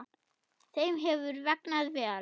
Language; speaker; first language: Icelandic; non-native, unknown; German